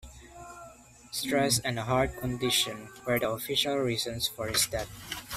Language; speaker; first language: English; non-native, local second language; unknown